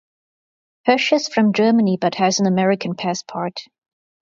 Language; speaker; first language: English; non-native, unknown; German